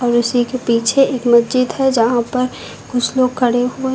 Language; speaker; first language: Hindi; native; Hindi